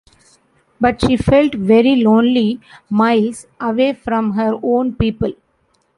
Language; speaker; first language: English; non-native, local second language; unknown